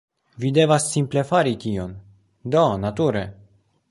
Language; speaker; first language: Esperanto; non-native, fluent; Polish